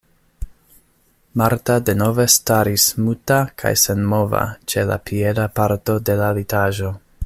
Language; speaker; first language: Esperanto; non-native, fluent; English